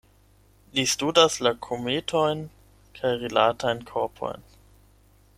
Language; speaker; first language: Esperanto; non-native, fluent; German